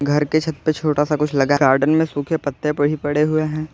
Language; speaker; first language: Hindi; native; Hindi